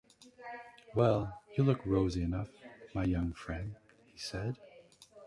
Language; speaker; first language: English; native; English